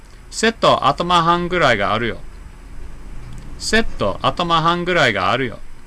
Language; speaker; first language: Japanese; non-native, fluent; English